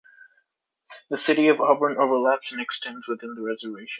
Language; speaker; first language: English; native; English